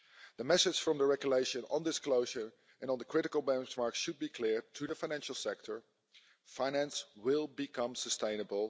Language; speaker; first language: English; non-native, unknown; Dutch